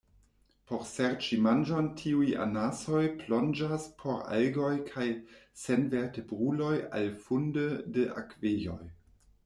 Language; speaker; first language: Esperanto; non-native, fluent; German